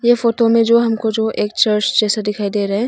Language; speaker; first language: Hindi; non-native, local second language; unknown